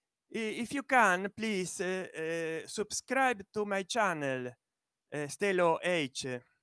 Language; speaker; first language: English; non-native, learner; Italian